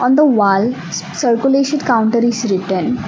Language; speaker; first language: English; non-native, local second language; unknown